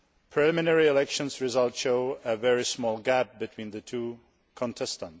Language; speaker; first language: English; non-native, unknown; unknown